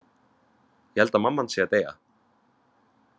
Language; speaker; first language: Icelandic; non-native, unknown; Vietnamese